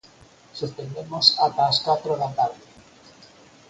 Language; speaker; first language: Galician; native; Galician